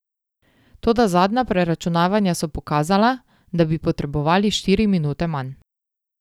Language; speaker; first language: Slovenian; native; Slovenian